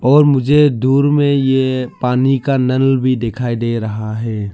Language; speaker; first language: Hindi; non-native, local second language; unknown